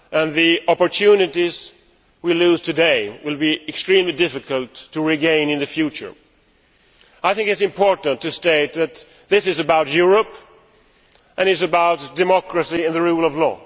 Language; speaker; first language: English; non-native, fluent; Swedish